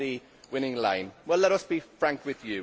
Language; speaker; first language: English; native; English